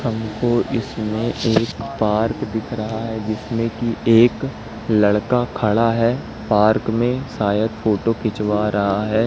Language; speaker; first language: Hindi; native; Hindi